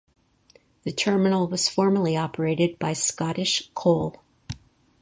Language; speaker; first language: English; native; English